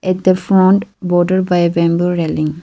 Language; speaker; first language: English; non-native, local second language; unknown